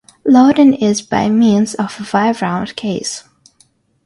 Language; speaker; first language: English; non-native, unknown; Russian